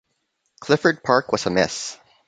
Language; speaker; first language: English; non-native, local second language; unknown